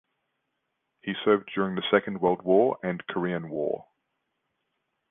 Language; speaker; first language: English; native; English